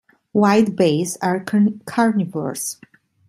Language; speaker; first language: English; non-native, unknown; Italian